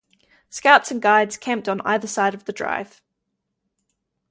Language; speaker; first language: English; native; English